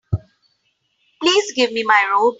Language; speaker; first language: English; non-native, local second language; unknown